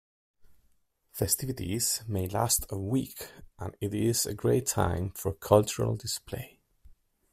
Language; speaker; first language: English; non-native, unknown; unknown